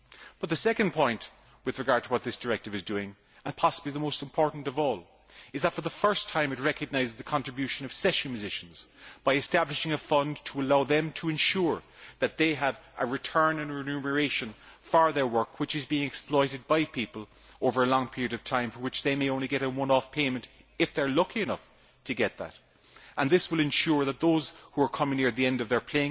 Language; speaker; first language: English; native; English